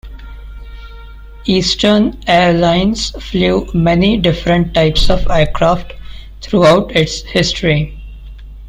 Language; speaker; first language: English; non-native, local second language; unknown